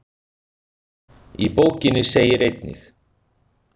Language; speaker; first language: Icelandic; native; Icelandic